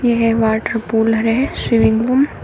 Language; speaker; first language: Hindi; native; Hindi